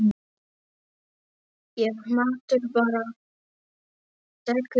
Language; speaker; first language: Icelandic; non-native, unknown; Polish